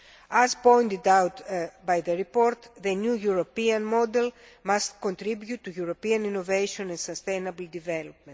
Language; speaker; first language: English; non-native, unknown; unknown